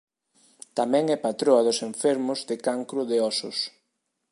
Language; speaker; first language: Galician; native; Galician